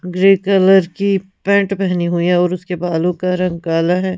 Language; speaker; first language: Hindi; non-native, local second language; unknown